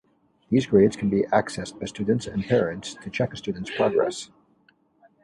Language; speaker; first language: English; native; English